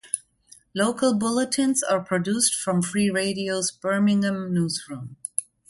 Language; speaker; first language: English; non-native, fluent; German